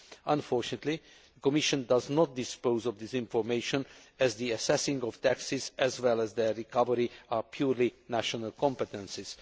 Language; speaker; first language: English; non-native, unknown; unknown